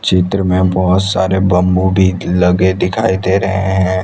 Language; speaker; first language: Hindi; non-native, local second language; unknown